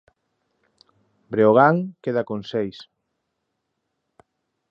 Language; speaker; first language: Galician; native; Galician